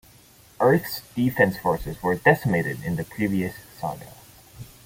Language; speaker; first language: English; non-native, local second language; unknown